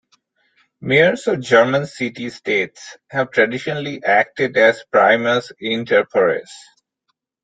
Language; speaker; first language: English; non-native, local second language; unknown